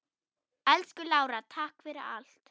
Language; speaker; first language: Icelandic; non-native, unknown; German